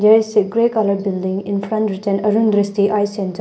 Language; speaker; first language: English; non-native, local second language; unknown